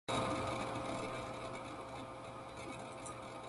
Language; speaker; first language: English; native; English